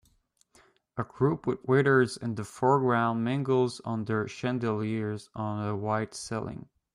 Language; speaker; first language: English; native; English